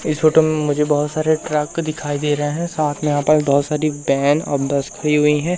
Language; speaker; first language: Hindi; native; Hindi